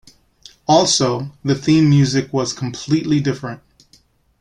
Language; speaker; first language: English; native; English